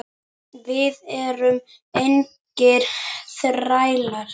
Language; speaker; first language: Icelandic; native; Icelandic